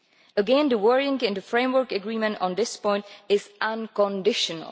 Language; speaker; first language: English; non-native, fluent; Czech